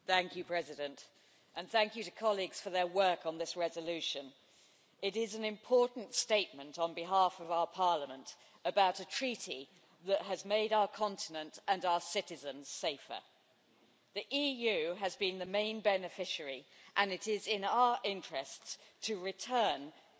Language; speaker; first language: English; native; English